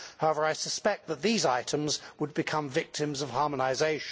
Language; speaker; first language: English; native; English